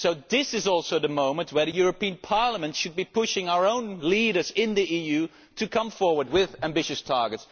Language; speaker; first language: English; non-native, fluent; Dutch